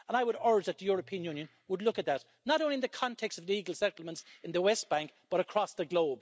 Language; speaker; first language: English; native; English